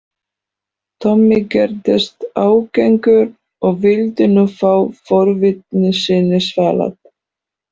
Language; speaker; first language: Icelandic; non-native, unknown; Polish